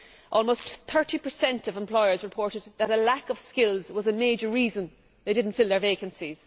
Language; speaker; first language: English; native; English